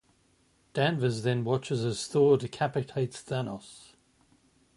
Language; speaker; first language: English; native; English